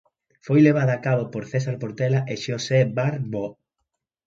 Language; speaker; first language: Galician; native; Galician